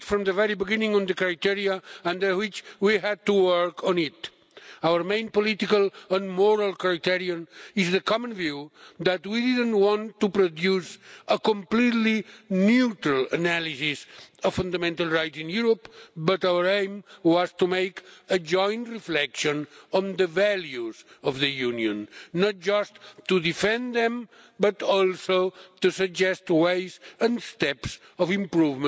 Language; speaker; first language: English; non-native, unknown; Catalan